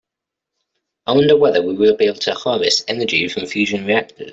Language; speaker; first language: English; native; English